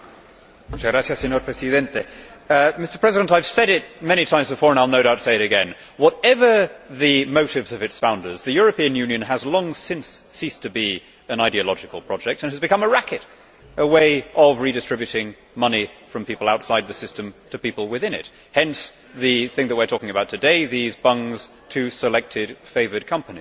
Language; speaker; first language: English; native; English